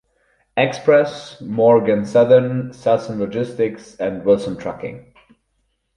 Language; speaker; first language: English; non-native, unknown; German